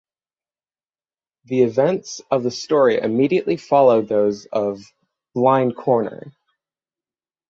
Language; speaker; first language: English; native; English